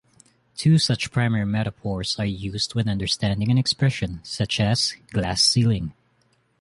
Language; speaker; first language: English; non-native, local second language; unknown